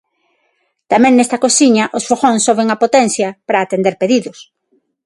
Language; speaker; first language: Galician; non-native, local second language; Spanish